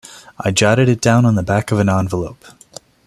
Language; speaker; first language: English; non-native, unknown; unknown